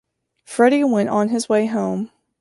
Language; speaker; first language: English; native; English